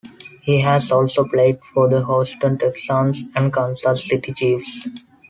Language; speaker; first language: English; non-native, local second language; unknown